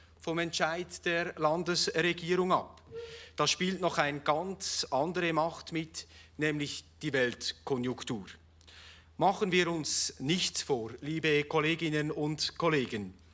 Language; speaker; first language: German; native; German